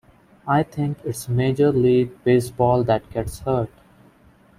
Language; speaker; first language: English; non-native, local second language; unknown